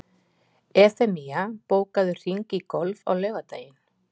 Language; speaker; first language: Icelandic; native; Icelandic